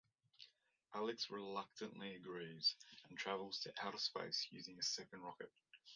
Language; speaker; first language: English; native; English